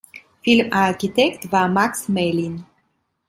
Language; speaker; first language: German; non-native, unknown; Italian